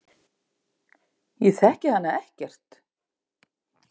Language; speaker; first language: Icelandic; native; Icelandic